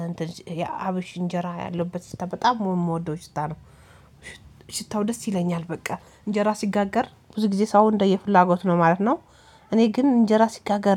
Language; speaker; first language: Amharic; native; Amharic